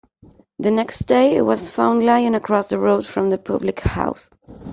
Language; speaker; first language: English; non-native, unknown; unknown